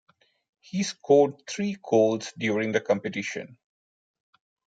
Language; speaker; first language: English; non-native, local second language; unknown